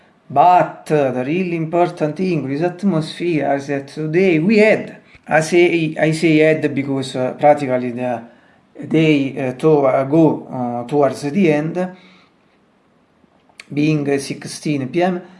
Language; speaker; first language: English; non-native, learner; Italian